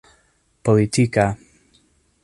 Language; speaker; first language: Esperanto; non-native, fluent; English